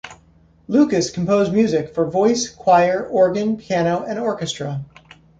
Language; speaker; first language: English; native; English